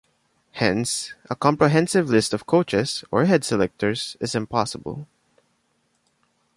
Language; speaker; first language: English; non-native, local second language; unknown